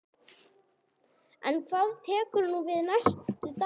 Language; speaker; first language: Icelandic; non-native, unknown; English